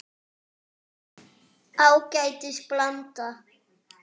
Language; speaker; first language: Icelandic; non-native, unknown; French